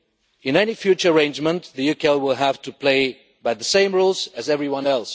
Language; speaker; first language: English; non-native, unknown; Bulgarian